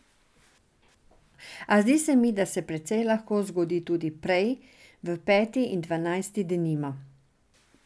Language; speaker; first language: Slovenian; non-native, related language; Serbian